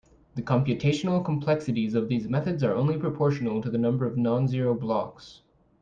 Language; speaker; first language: English; native; English